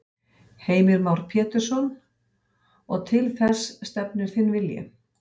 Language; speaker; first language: Icelandic; native; Icelandic